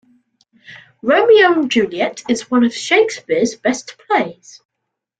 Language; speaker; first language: English; native; English